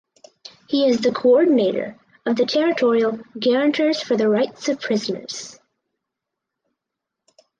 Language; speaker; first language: English; native; English